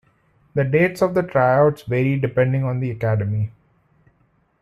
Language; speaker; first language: English; non-native, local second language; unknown